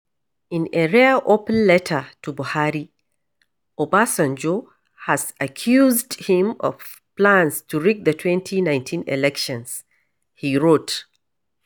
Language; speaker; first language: English; non-native, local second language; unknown